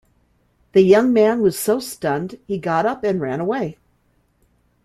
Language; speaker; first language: English; native; English